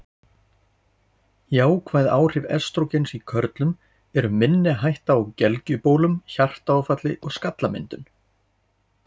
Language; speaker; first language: Icelandic; native; Icelandic